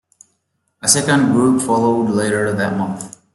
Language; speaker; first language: English; native; English